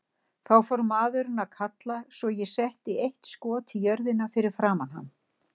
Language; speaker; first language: Icelandic; native; Icelandic